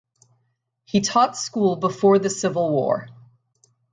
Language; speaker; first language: English; native; English